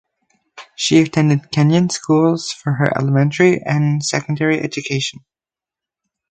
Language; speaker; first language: English; native; English